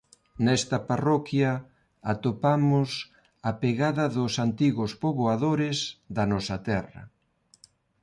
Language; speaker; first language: Galician; non-native, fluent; Spanish